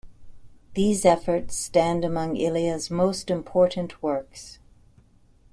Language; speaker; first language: English; native; English